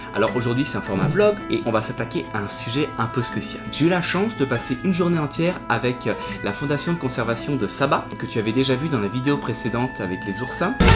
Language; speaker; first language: French; native; French